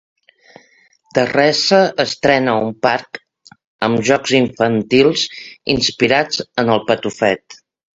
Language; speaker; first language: Catalan; native; Catalan